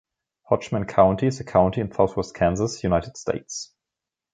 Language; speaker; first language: English; non-native, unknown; German